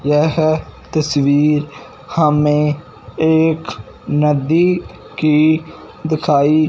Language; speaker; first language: Hindi; non-native, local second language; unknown